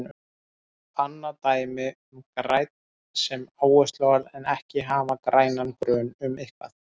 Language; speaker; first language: Icelandic; native; Icelandic